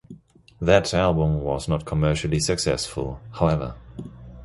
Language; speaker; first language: English; non-native, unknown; German